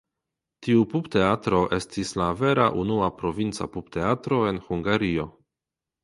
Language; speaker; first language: Esperanto; non-native, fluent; Polish